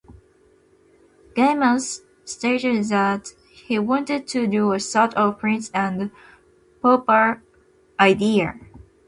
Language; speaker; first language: English; non-native, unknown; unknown